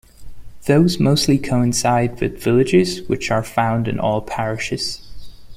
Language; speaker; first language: English; non-native, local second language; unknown